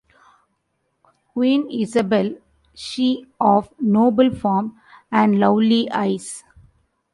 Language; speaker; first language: English; non-native, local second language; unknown